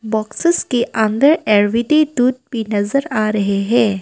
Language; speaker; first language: Hindi; non-native, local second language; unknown